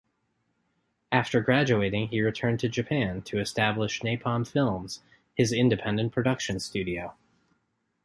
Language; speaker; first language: English; native; English